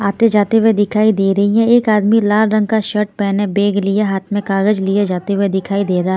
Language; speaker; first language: Hindi; non-native, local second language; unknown